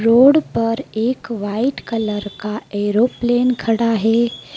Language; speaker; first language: Hindi; native; Hindi